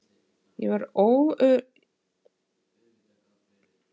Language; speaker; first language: Icelandic; non-native, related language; Danish